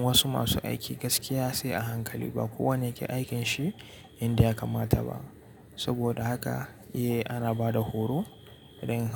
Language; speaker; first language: Hausa; native; Hausa